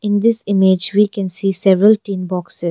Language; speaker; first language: English; non-native, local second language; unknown